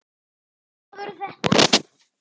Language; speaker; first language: Icelandic; native; Icelandic